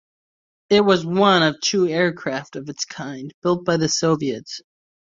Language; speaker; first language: English; native; English